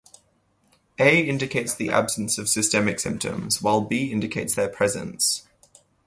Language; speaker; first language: English; native; English